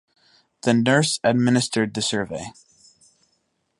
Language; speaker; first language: English; native; English